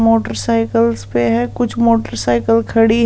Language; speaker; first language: Hindi; non-native, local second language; Punjabi